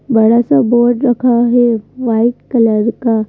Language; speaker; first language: Hindi; native; Hindi